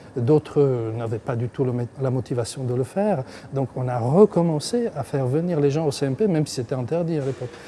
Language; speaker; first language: French; non-native, fluent; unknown